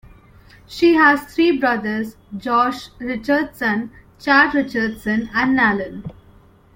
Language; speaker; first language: English; non-native, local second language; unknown